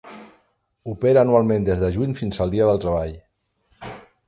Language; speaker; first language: Catalan; non-native, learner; Spanish